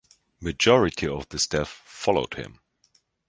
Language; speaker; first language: English; non-native, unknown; German